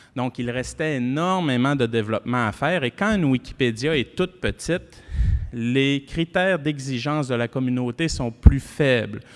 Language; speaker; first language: French; native; French